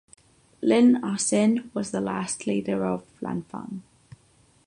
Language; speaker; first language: English; non-native, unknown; Catalan